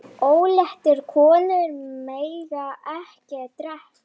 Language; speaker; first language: Icelandic; non-native, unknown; Lithuanian